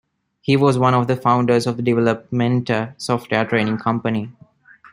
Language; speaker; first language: English; non-native, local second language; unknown